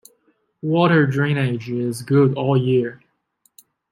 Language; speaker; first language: English; non-native, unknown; Chinese